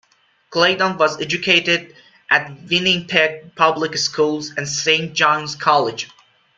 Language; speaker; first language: English; non-native, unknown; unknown